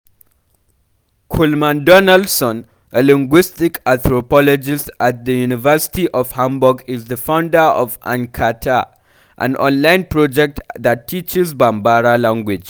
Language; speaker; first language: English; non-native, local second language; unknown